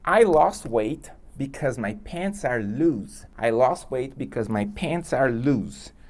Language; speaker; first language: English; non-native, fluent; Portuguese